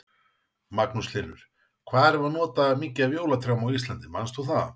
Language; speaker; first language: Icelandic; native; Icelandic